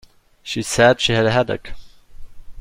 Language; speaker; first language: English; non-native, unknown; German